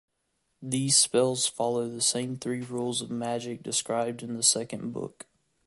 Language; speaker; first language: English; native; English